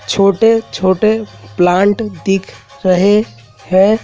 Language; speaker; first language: Hindi; native; Hindi